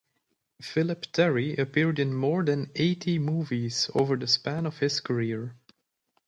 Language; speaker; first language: English; native; English